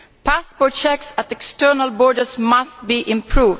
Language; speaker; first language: English; non-native, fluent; Italian